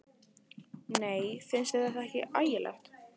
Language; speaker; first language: Icelandic; non-native, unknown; Italian